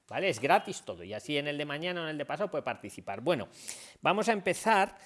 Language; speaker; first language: Spanish; native; Spanish